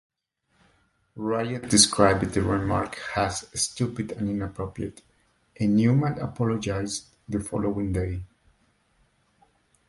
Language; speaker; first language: English; non-native, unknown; Spanish